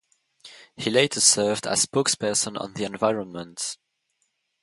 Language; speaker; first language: English; non-native, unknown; French